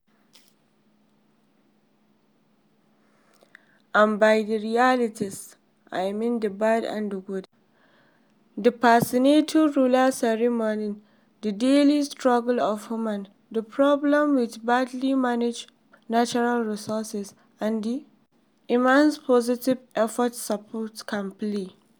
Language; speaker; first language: English; non-native, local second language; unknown